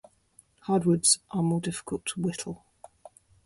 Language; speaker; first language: English; native; English